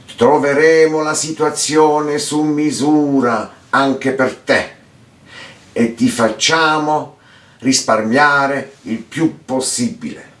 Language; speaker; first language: Italian; early bilingual, heritage; Italian